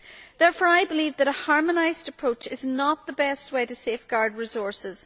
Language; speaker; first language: English; native; English